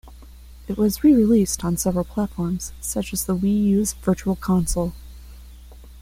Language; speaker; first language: English; non-native, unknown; Spanish